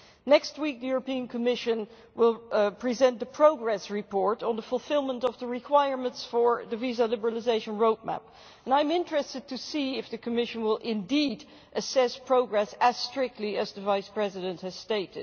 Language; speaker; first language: English; non-native, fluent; Dutch